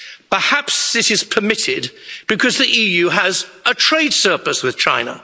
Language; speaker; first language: English; native; English